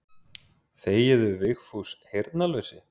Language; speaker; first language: Icelandic; native; Icelandic